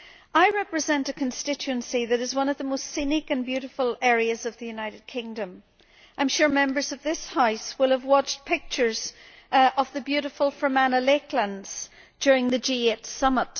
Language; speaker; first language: English; native; English